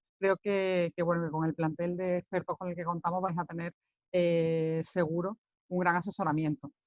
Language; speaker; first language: Spanish; native; Spanish